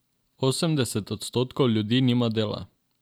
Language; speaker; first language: Slovenian; non-native, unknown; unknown